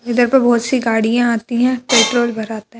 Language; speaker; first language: Hindi; native; Hindi